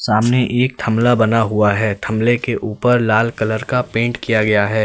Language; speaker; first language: Hindi; native; Hindi